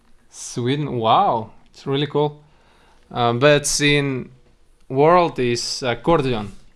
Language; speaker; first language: English; non-native, fluent; Russian